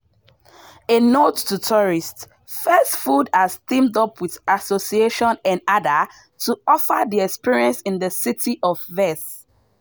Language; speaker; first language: English; non-native, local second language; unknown